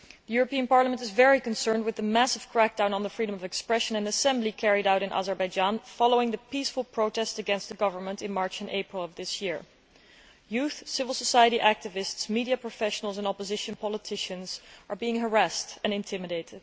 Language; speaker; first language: English; non-native, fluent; Dutch